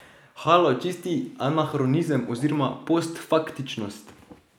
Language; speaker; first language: Slovenian; native; Slovenian